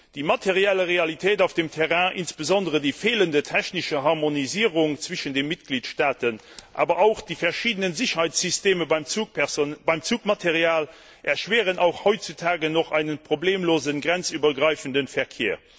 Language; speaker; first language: German; non-native, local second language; Luxembourgish